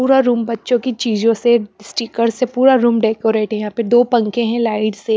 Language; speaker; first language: Hindi; non-native, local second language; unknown